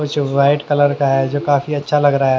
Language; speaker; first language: Hindi; native; Hindi